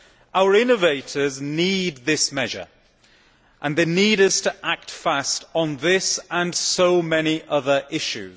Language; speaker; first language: English; native; English